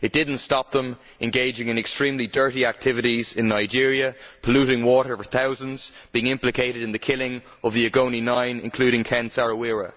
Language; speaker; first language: English; native; English